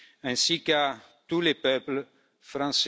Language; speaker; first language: French; non-native, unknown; Italian